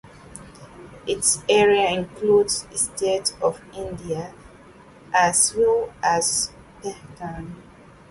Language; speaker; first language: English; native; English